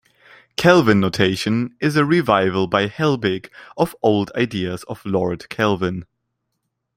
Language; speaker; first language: English; non-native, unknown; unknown